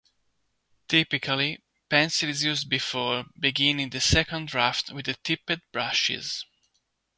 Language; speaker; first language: English; non-native, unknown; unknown